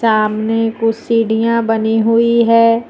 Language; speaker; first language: Hindi; native; Hindi